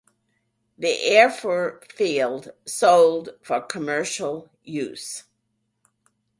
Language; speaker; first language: English; native; English